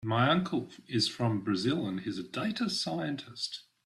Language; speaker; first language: English; native; English